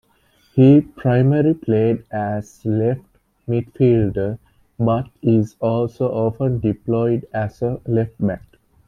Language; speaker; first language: English; native; English